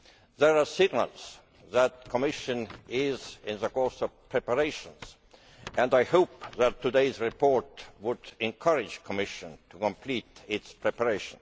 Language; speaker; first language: English; non-native, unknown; Estonian